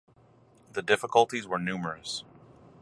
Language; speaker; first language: English; native; English